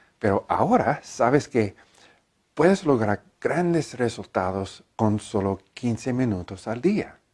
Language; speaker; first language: Spanish; non-native, learner; English